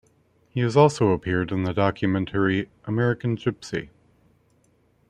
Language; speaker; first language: English; native; English